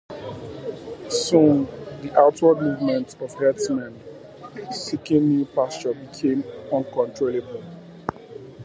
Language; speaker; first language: English; native; English